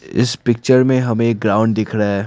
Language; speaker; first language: Hindi; non-native, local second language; Assamese